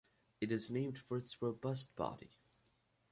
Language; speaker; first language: English; native; English